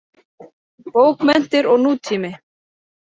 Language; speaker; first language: Icelandic; native; Icelandic